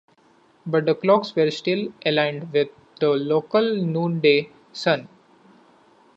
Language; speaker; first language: English; non-native, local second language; Marathi